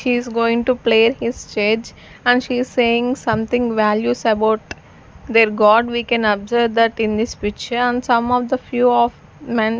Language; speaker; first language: English; non-native, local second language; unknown